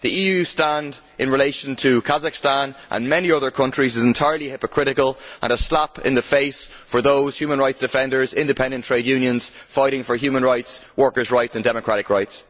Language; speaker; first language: English; native; English